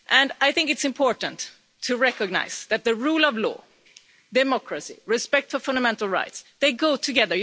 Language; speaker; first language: English; non-native, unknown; Swedish